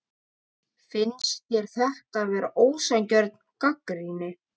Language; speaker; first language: Icelandic; native; Icelandic